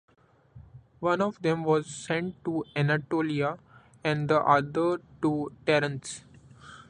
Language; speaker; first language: English; non-native, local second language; Marathi